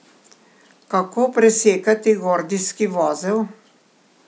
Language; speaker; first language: Slovenian; native; Slovenian